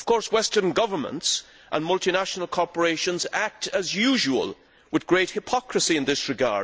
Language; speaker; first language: English; native; English